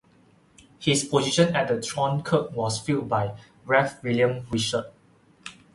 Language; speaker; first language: English; non-native, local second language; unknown